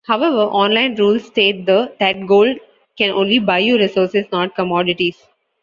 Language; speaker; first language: English; non-native, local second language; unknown